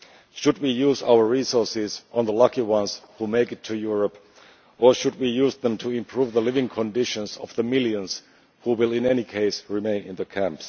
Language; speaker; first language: English; non-native, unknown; Finnish